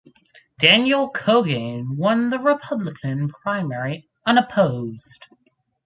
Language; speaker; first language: English; native; English